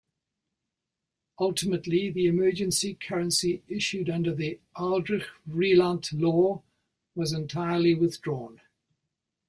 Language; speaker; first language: English; native; English